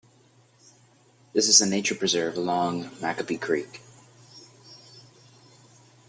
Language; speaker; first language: English; native; English